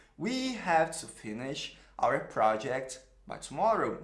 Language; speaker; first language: English; non-native, fluent; Portuguese